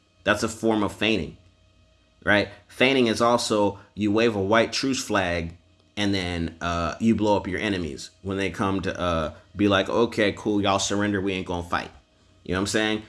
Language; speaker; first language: English; native; English